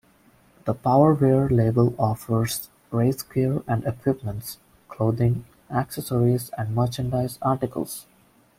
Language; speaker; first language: English; non-native, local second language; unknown